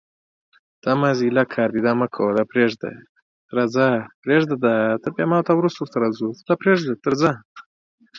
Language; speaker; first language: English; non-native, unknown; Pashto